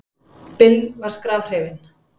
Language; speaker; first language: Icelandic; native; Icelandic